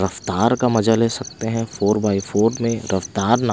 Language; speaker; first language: Hindi; non-native, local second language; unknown